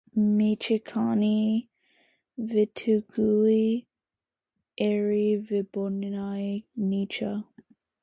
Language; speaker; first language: English; native; English